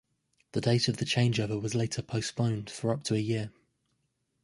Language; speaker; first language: English; native; English